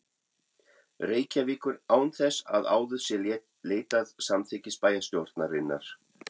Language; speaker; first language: Icelandic; non-native, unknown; German